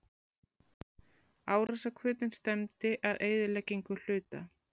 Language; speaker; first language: Icelandic; native; Icelandic